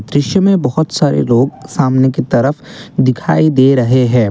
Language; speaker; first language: Hindi; non-native, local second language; Assamese